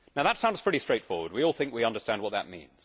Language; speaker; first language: English; native; English